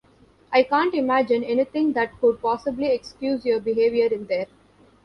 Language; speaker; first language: English; non-native, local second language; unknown